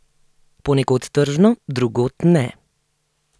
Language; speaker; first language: Slovenian; native; Slovenian